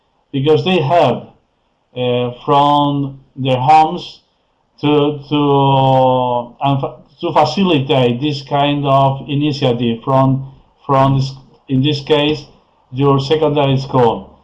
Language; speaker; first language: English; non-native, fluent; Spanish